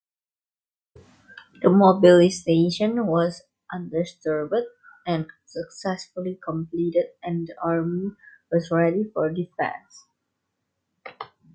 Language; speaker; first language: English; non-native, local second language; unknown